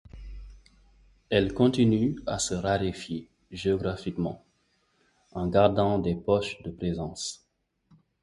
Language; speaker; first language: French; non-native, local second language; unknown